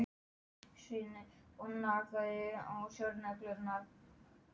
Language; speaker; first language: Icelandic; non-native, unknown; Polish